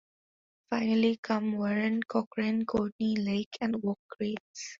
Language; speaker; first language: English; non-native, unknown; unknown